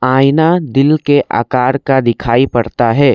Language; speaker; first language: Hindi; non-native, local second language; Assamese